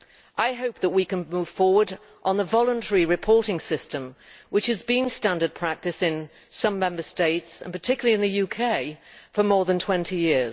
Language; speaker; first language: English; native; English